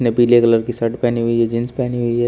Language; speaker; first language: Hindi; native; Hindi